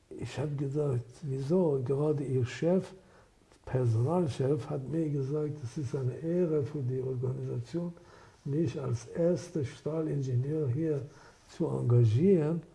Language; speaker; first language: German; non-native, fluent; Persian